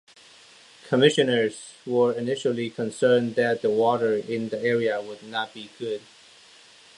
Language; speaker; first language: English; non-native, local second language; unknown